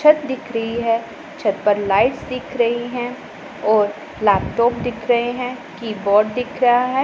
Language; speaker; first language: Hindi; non-native, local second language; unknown